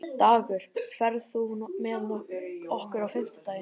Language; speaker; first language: Icelandic; native; Icelandic